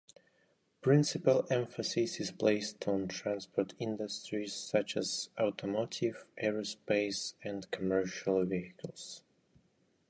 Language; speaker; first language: English; non-native, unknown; Russian